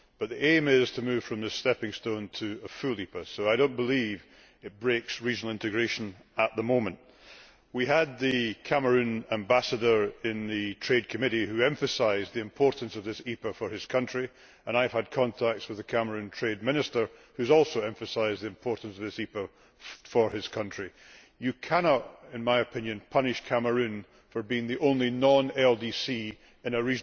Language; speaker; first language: English; native; English